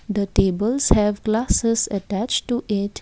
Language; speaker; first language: English; non-native, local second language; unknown